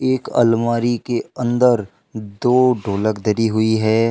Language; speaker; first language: Hindi; native; Hindi